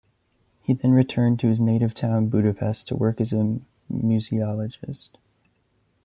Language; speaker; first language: English; native; English